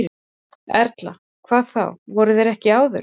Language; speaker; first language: Icelandic; native; Icelandic